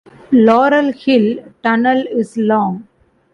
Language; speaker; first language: English; non-native, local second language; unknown